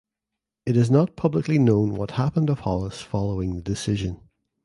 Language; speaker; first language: English; native; English